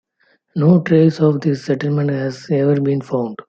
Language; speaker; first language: English; non-native, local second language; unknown